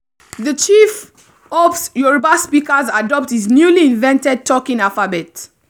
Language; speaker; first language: English; non-native, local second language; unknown